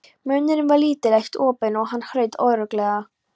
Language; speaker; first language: Icelandic; non-native, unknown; Polish